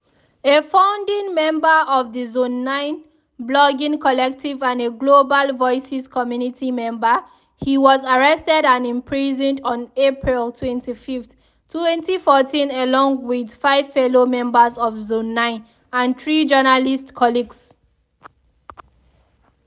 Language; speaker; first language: English; non-native, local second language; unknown